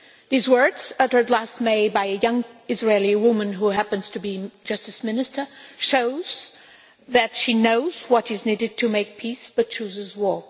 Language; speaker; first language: English; non-native, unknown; Portuguese